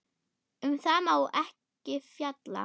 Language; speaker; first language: Icelandic; non-native, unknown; German